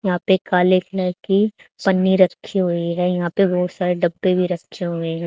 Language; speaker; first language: Hindi; native; Hindi